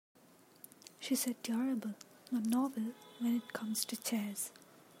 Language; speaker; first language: English; non-native, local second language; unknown